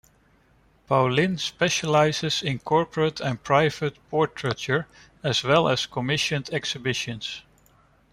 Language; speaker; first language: English; non-native, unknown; Dutch